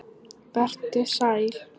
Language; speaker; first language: Icelandic; non-native, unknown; Polish